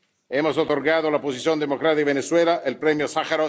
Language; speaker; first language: Spanish; non-native, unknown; Italian